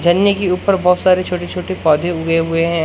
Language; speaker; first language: Hindi; native; Hindi